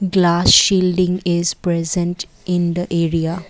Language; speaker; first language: English; non-native, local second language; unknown